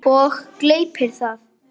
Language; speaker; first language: Icelandic; native; Icelandic